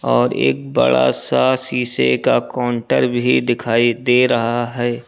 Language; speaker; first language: Hindi; native; Hindi